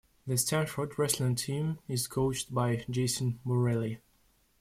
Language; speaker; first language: English; non-native, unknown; Russian